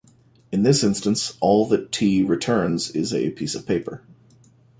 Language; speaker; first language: English; native; English